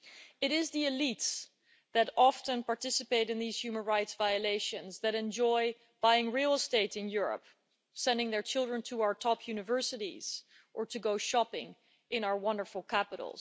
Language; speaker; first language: English; non-native, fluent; Dutch